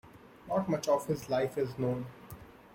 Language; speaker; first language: English; non-native, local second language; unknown